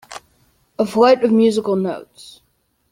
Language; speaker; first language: English; native; English